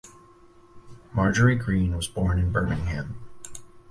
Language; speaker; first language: English; native; English